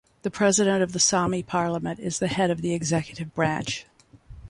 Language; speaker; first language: English; native; English